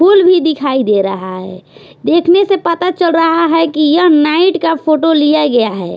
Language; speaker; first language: Hindi; non-native, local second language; Bhojpuri